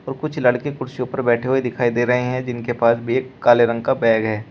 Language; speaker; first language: Hindi; native; Hindi